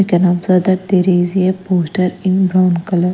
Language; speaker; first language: English; non-native, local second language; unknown